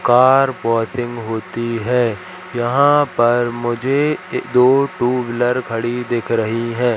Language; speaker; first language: Hindi; native; Hindi